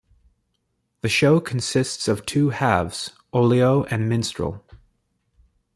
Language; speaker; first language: English; native; English